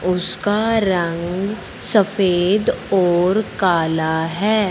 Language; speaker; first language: Hindi; non-native, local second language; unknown